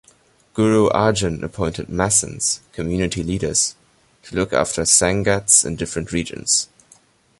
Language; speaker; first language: English; non-native, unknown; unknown